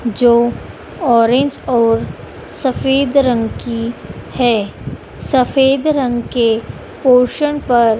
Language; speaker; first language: Hindi; native; Hindi